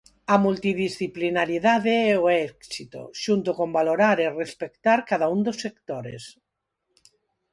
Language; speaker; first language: Galician; non-native, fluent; Spanish